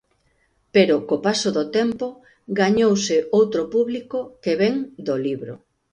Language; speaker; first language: Galician; native; Galician